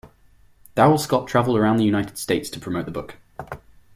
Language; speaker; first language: English; non-native, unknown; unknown